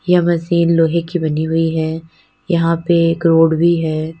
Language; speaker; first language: Hindi; native; Hindi